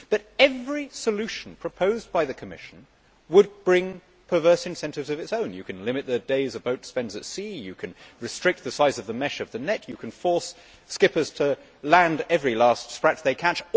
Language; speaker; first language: English; native; English